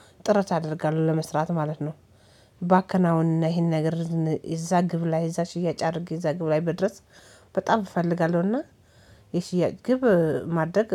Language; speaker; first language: Amharic; native; Amharic